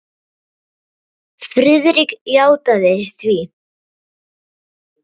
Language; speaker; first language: Icelandic; native; Icelandic